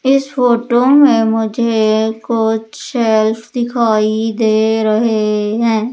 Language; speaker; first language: Hindi; native; Hindi